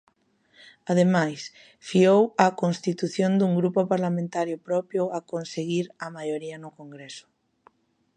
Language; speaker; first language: Galician; native; Galician